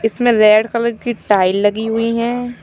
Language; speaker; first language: Hindi; native; Hindi